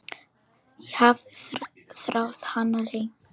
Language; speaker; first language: Icelandic; non-native, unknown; Polish